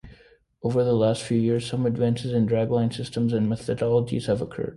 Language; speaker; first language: English; native; English